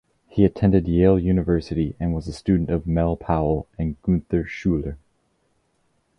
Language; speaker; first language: English; native; English